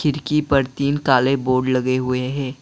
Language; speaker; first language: Hindi; non-native, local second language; Assamese